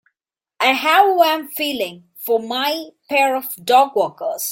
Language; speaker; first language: English; non-native, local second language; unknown